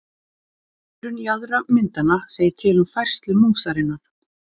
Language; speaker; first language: Icelandic; native; Icelandic